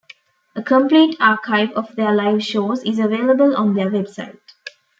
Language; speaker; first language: English; non-native, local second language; Tamil